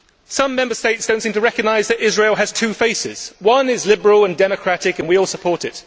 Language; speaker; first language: English; native; English